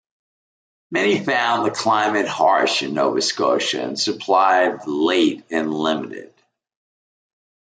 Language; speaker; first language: English; native; English